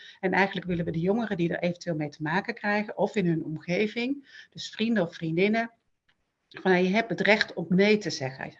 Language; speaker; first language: Dutch; native; Dutch